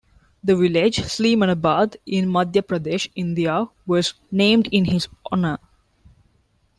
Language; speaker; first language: English; non-native, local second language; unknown